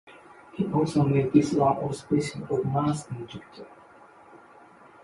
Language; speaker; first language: English; non-native, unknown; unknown